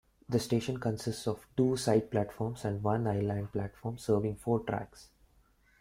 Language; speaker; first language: English; non-native, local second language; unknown